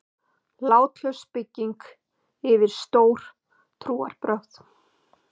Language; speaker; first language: Icelandic; native; Icelandic